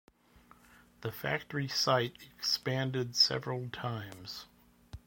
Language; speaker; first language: English; native; English